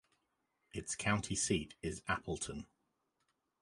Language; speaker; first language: English; native; English